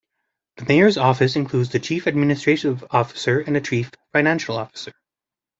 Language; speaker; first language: English; native; English